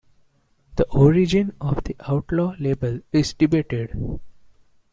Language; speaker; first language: English; non-native, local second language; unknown